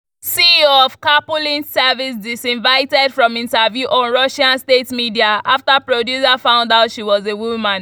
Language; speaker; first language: English; non-native, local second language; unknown